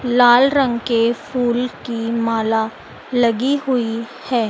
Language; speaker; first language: Hindi; native; Hindi